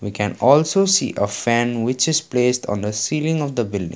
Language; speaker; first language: English; non-native, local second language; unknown